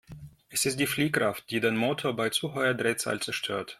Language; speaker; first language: German; non-native, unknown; Russian